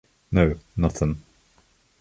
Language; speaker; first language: English; non-native, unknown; German